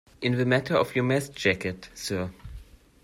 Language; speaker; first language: English; non-native, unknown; German